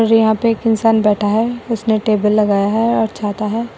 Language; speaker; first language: Hindi; non-native, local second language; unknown